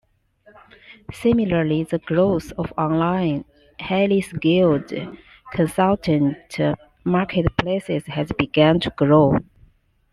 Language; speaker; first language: English; non-native, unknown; Chinese